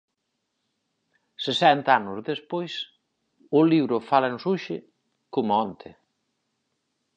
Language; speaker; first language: Galician; native; Galician